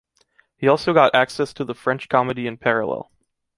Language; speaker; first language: English; native; English